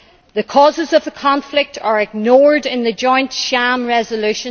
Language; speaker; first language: English; native; English